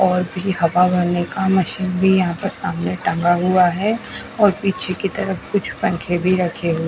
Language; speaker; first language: Hindi; non-native, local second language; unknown